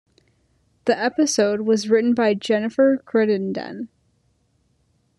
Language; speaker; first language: English; native; English